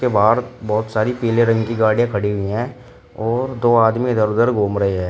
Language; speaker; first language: Hindi; native; Hindi